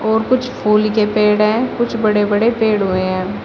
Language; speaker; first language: Hindi; native; Hindi